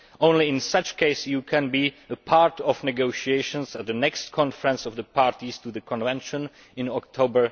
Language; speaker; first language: English; non-native, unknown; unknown